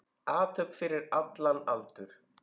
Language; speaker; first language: Icelandic; native; Icelandic